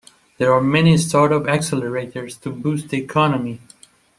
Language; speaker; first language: English; non-native, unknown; Persian